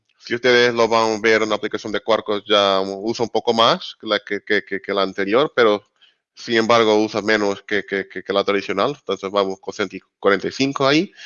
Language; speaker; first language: Spanish; native; Spanish